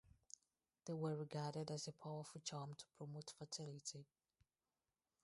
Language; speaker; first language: English; non-native, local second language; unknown